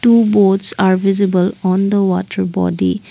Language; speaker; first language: English; non-native, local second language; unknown